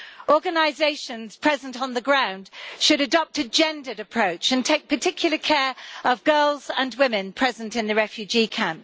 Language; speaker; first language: English; native; English